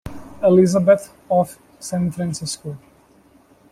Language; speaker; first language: English; non-native, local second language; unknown